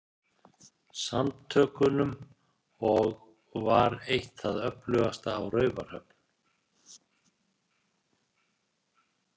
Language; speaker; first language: Icelandic; native; Icelandic